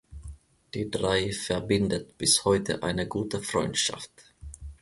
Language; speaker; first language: German; non-native, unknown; Finnish